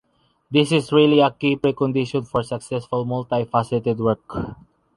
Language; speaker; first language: English; non-native, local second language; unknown